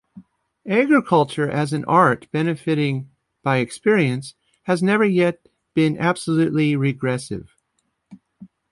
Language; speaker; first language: English; native; English